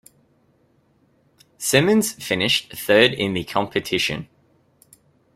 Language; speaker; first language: English; native; English